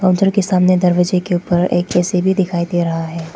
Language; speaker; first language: Hindi; non-native, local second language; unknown